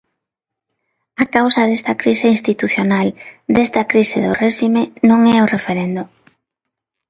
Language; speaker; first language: Galician; non-native, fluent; Spanish